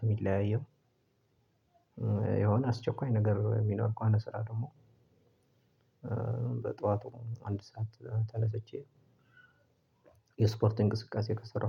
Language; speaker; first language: Amharic; non-native, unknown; Tigrinya